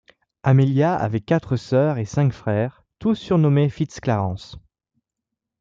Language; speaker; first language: French; native; French